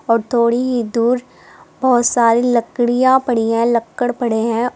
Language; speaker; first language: Hindi; native; Hindi